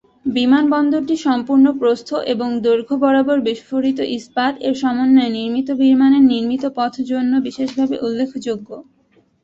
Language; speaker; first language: Bangla; native; Bangla